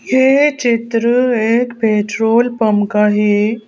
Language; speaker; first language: Hindi; native; Hindi